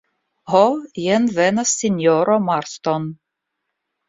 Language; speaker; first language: Esperanto; non-native, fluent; Russian